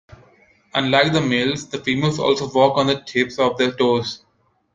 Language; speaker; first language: English; non-native, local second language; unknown